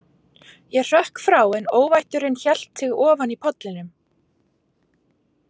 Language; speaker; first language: Icelandic; native; Icelandic